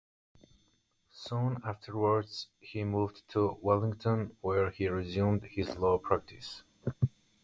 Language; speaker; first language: English; non-native, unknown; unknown